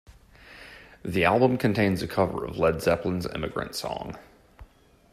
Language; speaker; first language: English; native; English